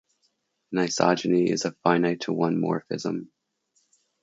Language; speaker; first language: English; native; English